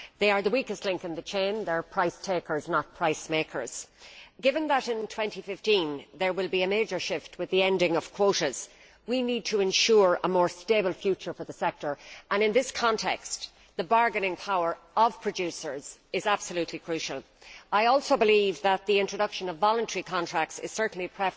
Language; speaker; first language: English; native; English